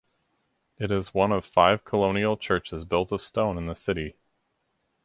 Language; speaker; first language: English; native; English